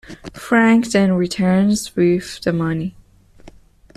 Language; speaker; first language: English; non-native, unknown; Persian